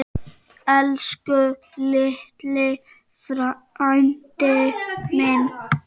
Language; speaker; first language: Icelandic; non-native, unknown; Czech